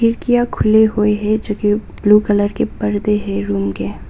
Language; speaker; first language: Hindi; non-native, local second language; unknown